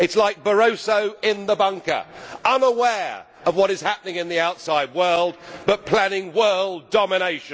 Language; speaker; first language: English; native; English